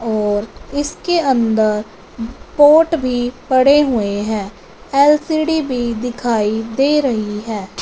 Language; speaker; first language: Hindi; non-native, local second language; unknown